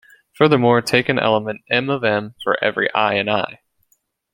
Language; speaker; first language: English; native; English